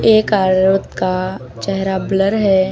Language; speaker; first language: Hindi; native; Hindi